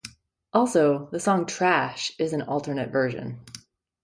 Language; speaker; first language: English; native; English